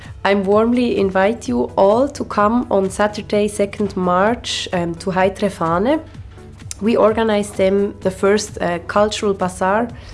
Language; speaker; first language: English; non-native, fluent; German